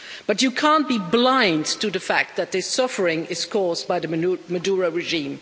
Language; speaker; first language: English; non-native, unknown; Dutch